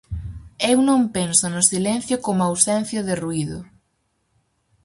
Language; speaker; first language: Galician; native; Galician